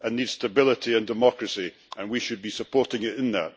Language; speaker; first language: English; native; English